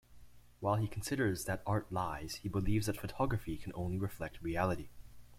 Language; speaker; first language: English; native; English